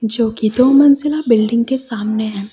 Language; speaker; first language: Hindi; native; Hindi